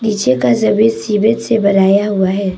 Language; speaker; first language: Hindi; non-native, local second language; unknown